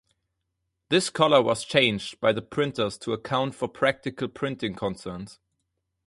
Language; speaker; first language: English; non-native, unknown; German